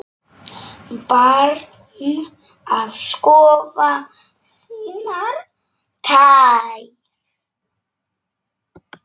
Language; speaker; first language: Icelandic; non-native, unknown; Polish